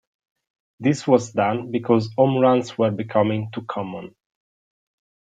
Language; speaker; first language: English; non-native, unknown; Italian